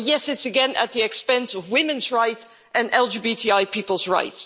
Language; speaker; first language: English; non-native, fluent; Dutch